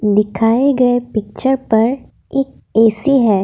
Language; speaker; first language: Hindi; non-native, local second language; Assamese